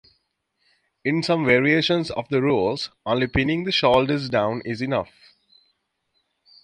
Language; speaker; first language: English; native; English